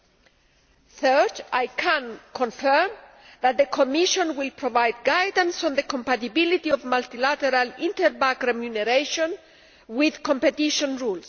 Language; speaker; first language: English; non-native, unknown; Greek